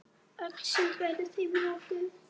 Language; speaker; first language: Icelandic; non-native, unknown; Polish